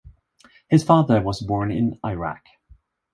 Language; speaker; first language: English; non-native, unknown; Swedish